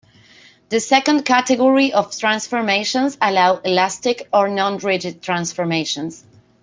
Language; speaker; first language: English; non-native, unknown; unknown